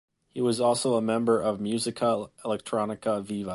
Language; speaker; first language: English; native; English